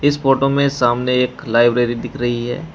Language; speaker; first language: Hindi; native; Hindi